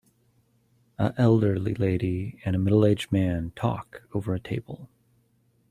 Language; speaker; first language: English; native; English